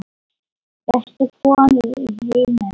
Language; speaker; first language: Icelandic; non-native, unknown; Lithuanian